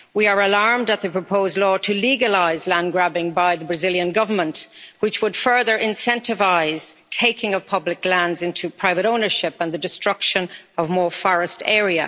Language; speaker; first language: English; native; English